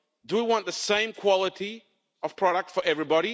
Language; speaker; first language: English; non-native, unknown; Lithuanian